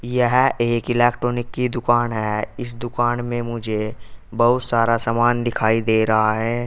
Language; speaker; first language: Hindi; native; Hindi